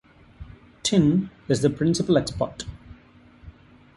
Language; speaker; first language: English; non-native, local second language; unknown